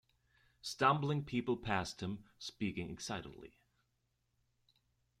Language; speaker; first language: English; non-native, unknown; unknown